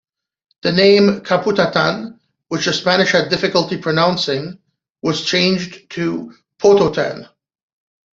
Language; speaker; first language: English; non-native, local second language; French